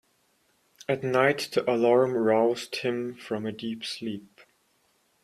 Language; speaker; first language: English; non-native, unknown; German